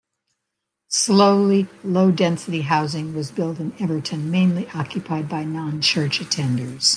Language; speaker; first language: English; native; English